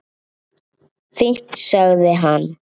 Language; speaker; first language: Icelandic; native; Icelandic